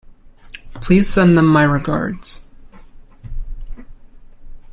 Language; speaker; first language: English; native; English